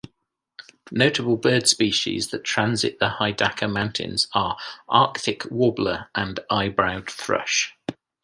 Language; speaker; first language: English; native; English